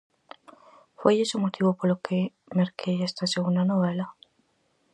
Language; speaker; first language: Galician; native; Galician